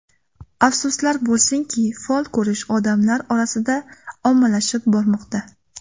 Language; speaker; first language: Uzbek; native; Uzbek